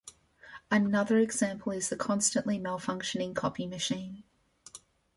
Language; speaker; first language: English; native; English